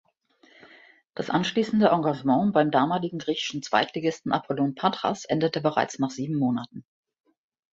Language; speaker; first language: German; native; German